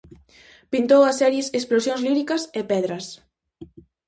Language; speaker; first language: Galician; native; Galician